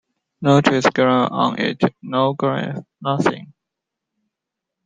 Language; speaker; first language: English; non-native, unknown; Chinese